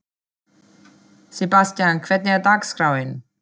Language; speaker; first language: Icelandic; non-native, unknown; German